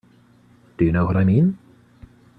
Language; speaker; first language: English; native; English